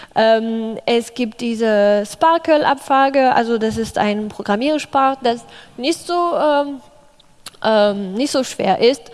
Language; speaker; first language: German; non-native, fluent; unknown